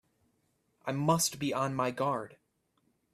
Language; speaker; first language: English; native; English